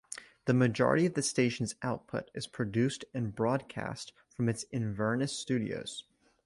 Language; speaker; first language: English; native; English